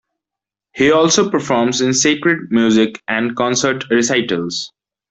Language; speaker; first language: English; non-native, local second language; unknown